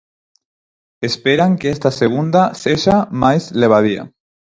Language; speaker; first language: Galician; non-native, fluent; Spanish